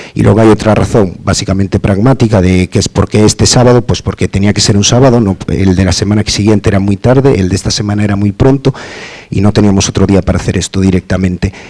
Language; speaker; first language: Spanish; native; Spanish